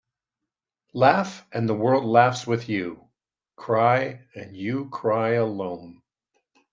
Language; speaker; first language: English; native; English